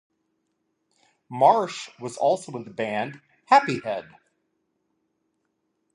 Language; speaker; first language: English; native; English